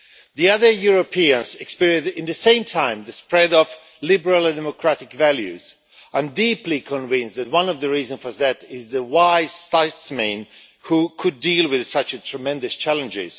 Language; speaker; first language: English; non-native, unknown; Swedish